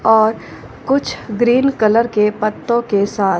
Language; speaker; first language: Hindi; non-native, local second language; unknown